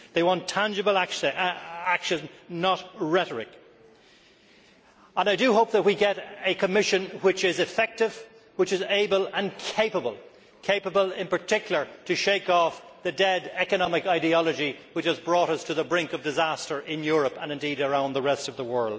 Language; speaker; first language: English; native; English